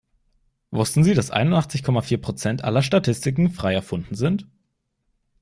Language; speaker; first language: German; native; German